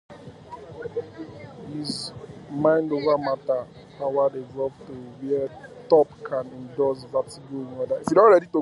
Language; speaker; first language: English; native; English